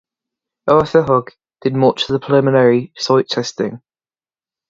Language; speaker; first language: English; native; English